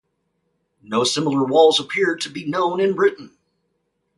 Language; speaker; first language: English; native; English